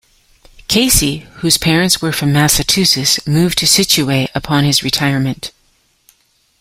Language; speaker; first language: English; native; English